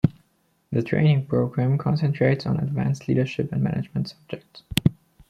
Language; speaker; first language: English; non-native, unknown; German